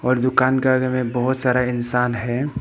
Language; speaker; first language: Hindi; non-native, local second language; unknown